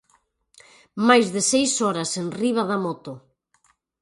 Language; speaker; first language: Galician; native; Galician